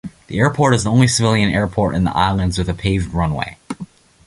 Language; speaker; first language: English; native; English